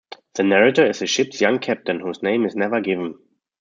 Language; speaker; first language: English; non-native, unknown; German